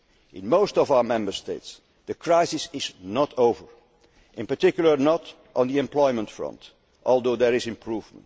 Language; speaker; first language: English; non-native, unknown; Dutch